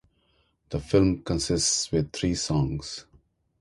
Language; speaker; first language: English; non-native, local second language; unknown